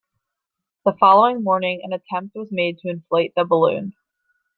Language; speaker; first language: English; native; English